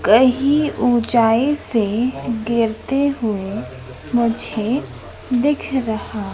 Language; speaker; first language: Hindi; native; Hindi